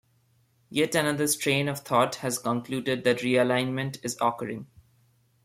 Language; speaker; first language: English; non-native, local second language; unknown